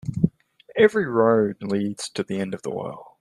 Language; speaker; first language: English; native; English